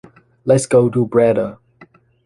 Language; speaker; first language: English; non-native, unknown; Chinese